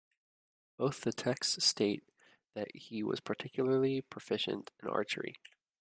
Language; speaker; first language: English; native; English